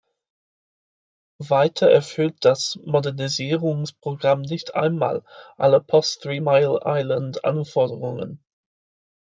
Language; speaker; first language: German; non-native, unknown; English